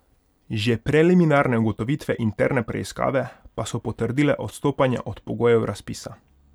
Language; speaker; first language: Slovenian; non-native, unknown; Hungarian